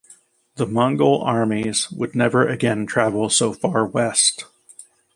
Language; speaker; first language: English; native; English